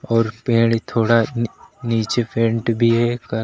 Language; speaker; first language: Hindi; native; Hindi